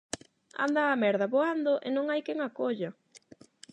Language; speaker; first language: Galician; non-native, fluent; Spanish